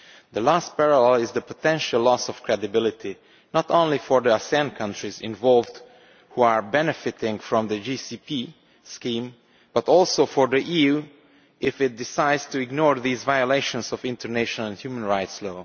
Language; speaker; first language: English; non-native, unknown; Romanian